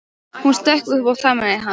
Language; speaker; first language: Icelandic; non-native, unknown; Polish